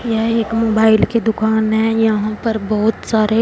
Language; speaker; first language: Hindi; non-native, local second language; Punjabi